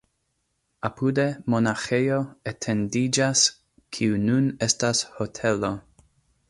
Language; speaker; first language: Esperanto; non-native, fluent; English